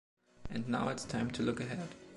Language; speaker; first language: English; non-native, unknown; German